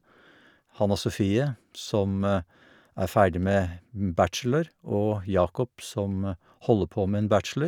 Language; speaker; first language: Norwegian; native; Norwegian